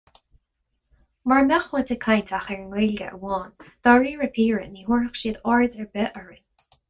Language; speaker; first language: Irish; non-native, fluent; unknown